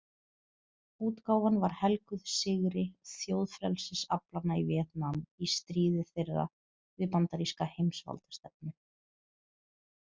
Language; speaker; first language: Icelandic; non-native, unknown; Portuguese